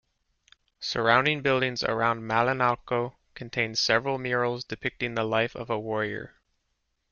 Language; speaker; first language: English; native; English